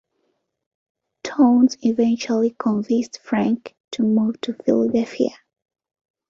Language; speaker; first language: English; non-native, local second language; Ganda